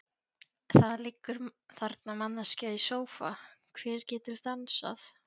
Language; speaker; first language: Icelandic; non-native, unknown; Polish